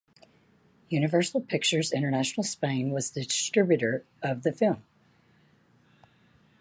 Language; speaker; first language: English; native; English